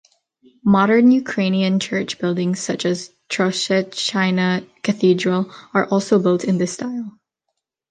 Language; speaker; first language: English; native; English